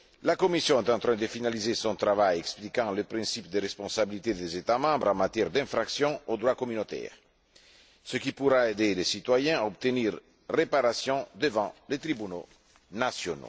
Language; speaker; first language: French; non-native, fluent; Italian